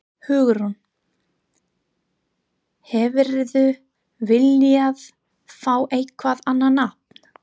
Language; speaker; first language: Icelandic; non-native, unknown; English